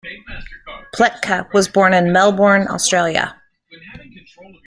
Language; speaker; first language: English; native; English